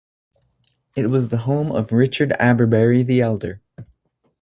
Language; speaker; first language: English; native; English